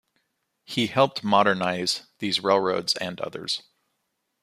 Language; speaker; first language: English; native; English